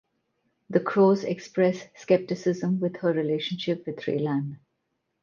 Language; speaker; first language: English; non-native, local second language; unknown